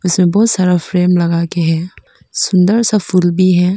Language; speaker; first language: Hindi; non-native, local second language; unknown